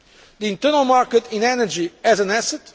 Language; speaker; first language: English; non-native, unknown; Portuguese